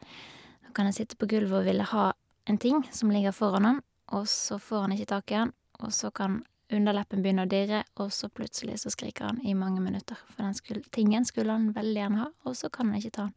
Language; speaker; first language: Norwegian; native; Norwegian